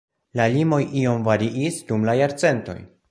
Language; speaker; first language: Esperanto; non-native, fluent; Polish